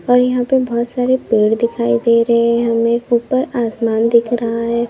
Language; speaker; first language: Hindi; native; Hindi